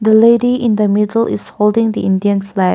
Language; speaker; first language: English; non-native, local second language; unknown